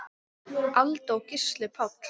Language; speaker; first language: Icelandic; non-native, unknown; English